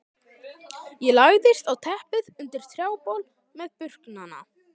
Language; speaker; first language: Icelandic; native; Icelandic